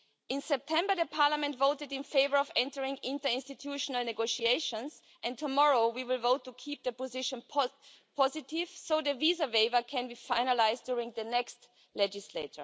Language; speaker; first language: English; non-native, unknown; German